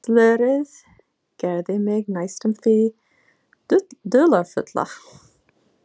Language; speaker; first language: Icelandic; non-native, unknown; English